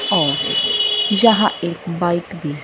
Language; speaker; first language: Hindi; non-native, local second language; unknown